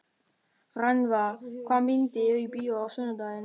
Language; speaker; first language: Icelandic; non-native, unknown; German